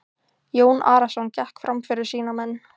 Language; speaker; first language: Icelandic; native; Icelandic